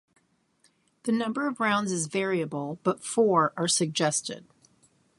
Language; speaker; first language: English; native; English